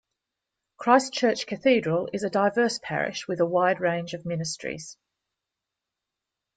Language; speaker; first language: English; native; English